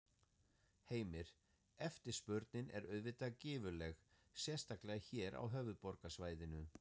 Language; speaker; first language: Icelandic; non-native, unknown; German